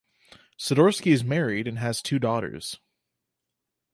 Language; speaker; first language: English; native; English